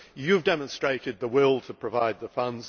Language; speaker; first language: English; native; English